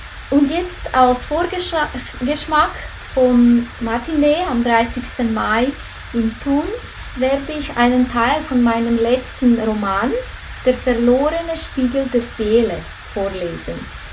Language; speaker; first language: German; non-native, fluent; Macedonian